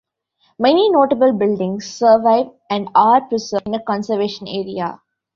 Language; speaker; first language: English; non-native, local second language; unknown